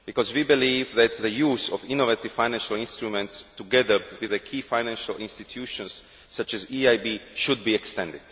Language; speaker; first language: English; non-native, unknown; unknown